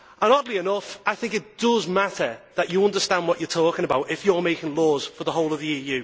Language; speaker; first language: English; native; English